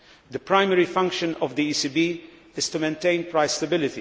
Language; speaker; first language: English; non-native, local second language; Maltese